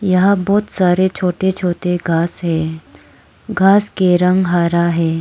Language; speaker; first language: Hindi; non-native, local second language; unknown